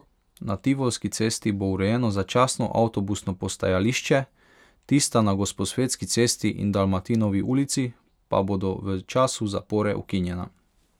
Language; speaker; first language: Slovenian; non-native, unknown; Hungarian